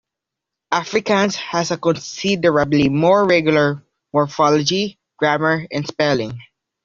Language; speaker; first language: English; non-native, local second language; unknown